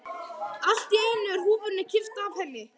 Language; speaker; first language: Icelandic; native; Icelandic